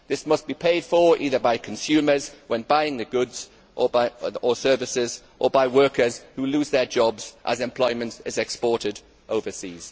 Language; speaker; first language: English; native; English